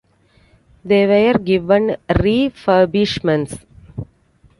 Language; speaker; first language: English; non-native, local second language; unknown